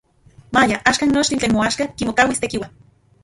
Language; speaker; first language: Central Puebla Nahuatl; non-native, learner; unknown